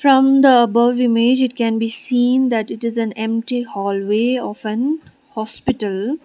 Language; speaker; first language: English; non-native, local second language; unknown